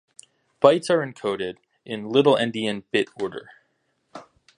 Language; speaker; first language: English; native; English